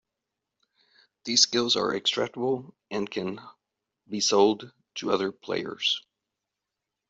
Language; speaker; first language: English; native; English